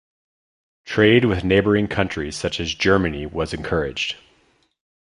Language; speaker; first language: English; native; English